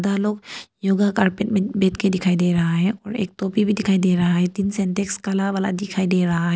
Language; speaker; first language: Hindi; non-native, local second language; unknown